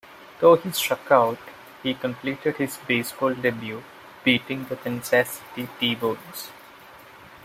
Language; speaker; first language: English; non-native, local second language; Malayalam